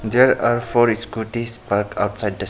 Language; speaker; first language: English; non-native, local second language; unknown